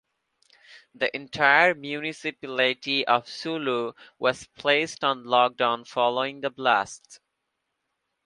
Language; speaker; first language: English; non-native, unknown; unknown